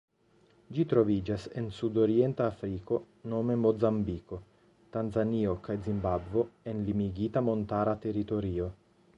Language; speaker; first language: Esperanto; non-native, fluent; Italian